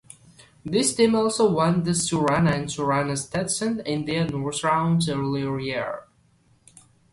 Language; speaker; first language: English; native; English